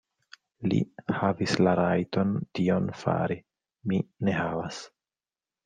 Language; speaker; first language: Esperanto; non-native, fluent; Italian